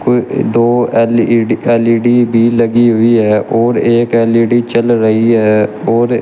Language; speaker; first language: Hindi; native; Hindi